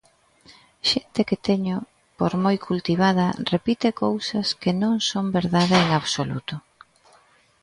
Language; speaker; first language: Galician; native; Galician